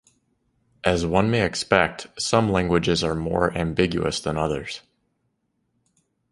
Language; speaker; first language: English; native; English